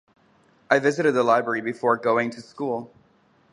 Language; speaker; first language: English; native; English